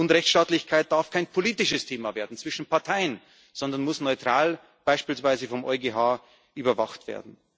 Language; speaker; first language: German; native; German